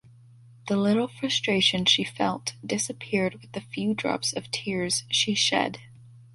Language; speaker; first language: English; native; English